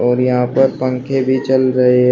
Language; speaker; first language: Hindi; native; Hindi